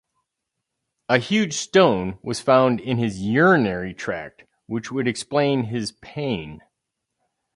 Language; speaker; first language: English; native; English